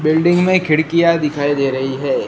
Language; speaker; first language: Hindi; non-native, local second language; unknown